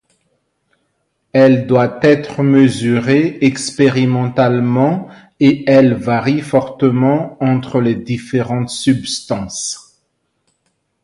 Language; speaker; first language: French; non-native, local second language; Malagasy